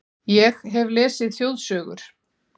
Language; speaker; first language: Icelandic; native; Icelandic